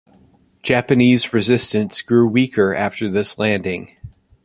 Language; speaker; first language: English; native; English